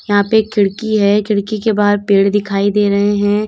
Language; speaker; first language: Hindi; native; Hindi